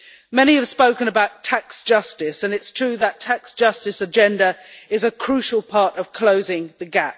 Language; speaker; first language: English; native; English